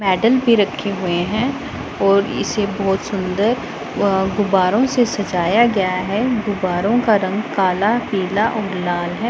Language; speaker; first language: Hindi; non-native, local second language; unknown